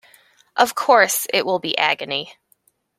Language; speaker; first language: English; native; English